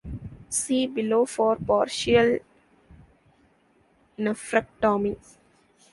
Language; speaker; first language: English; non-native, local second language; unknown